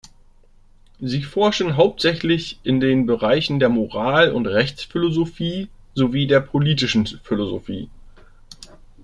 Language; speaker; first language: German; native; German